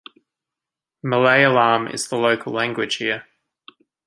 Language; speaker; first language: English; native; English